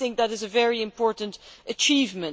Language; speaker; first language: English; non-native, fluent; Dutch